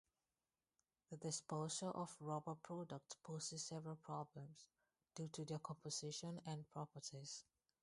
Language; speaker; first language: English; non-native, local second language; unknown